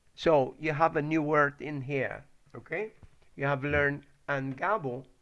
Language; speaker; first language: English; non-native, fluent; Spanish